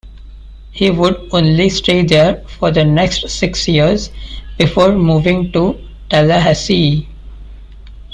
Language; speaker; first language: English; non-native, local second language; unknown